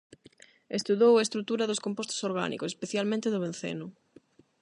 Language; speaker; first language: Galician; non-native, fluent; Spanish